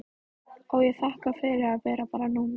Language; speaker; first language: Icelandic; native; Icelandic